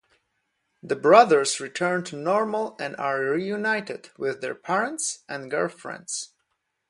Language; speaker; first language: English; non-native, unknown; Polish